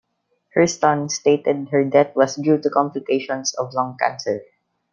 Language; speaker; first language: English; non-native, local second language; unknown